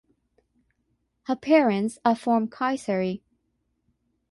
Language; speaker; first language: English; non-native, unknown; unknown